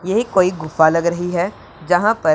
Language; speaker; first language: Hindi; non-native, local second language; Punjabi